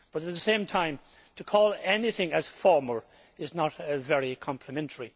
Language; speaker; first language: English; native; English